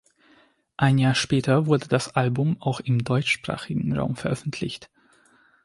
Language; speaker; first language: German; non-native, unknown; Hungarian